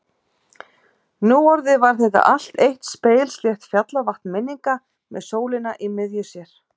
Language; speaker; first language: Icelandic; native; Icelandic